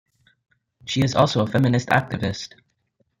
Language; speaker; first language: English; native; English